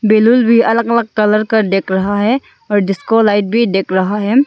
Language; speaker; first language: Hindi; non-native, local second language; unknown